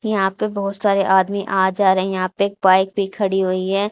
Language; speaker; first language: Hindi; native; Hindi